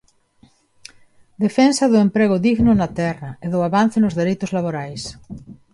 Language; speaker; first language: Galician; non-native, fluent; Spanish